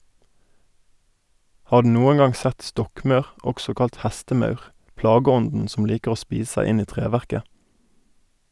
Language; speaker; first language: Norwegian; native; Norwegian